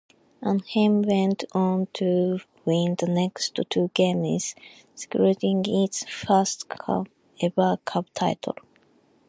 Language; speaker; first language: English; non-native, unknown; Japanese